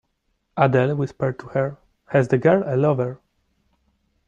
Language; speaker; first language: English; non-native, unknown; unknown